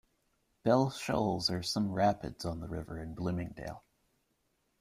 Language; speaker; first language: English; native; English